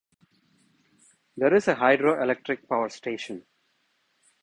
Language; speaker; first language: English; non-native, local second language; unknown